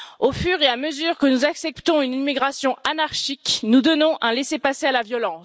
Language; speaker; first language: French; native; French